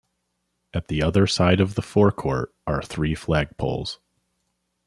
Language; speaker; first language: English; native; English